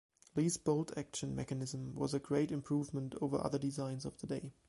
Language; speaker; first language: English; non-native, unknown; German